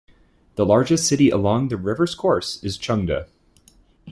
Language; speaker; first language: English; native; English